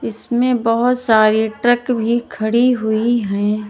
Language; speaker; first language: Hindi; native; Hindi